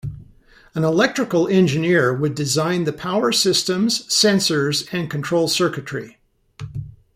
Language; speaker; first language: English; native; English